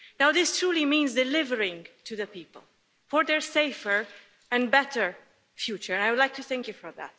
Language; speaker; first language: English; non-native, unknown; Romanian